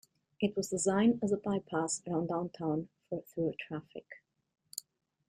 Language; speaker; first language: English; non-native, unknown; Catalan